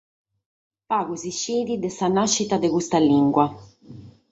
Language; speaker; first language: Sardinian; native; Sardinian